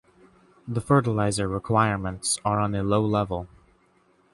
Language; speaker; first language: English; native; English